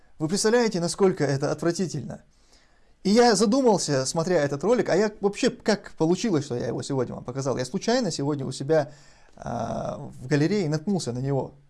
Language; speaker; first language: Russian; non-native, local second language; Chechen